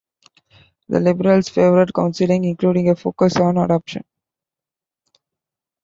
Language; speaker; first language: English; non-native, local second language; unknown